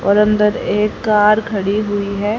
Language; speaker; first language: Hindi; native; Hindi